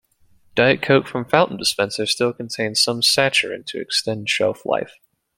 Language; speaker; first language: English; native; English